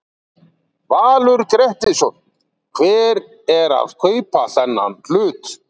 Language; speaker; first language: Icelandic; native; Icelandic